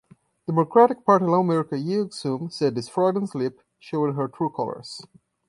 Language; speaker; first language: English; non-native, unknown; Portuguese